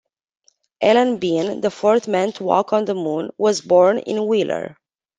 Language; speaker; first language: English; non-native, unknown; Romanian